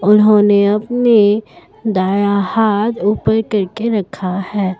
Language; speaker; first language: Hindi; non-native, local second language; Assamese